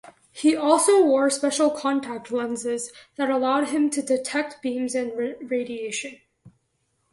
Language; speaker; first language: English; native; English